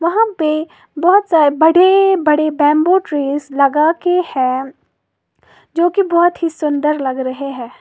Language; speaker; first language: Hindi; native; Hindi